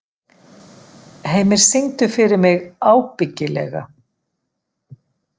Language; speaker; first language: Icelandic; native; Icelandic